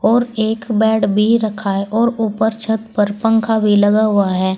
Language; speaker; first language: Hindi; native; Hindi